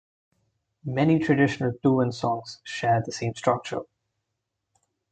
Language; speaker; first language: English; non-native, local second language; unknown